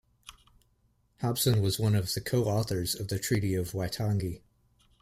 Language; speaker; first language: English; native; English